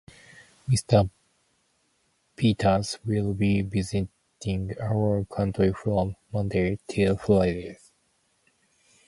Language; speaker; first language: English; non-native, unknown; Japanese